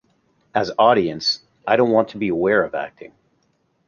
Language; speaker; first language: English; native; English